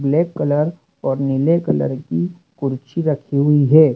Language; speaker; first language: Hindi; native; Hindi